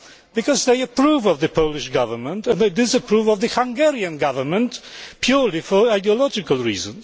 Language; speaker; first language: English; non-native, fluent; Polish